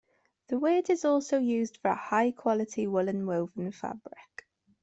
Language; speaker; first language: English; non-native, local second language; Welsh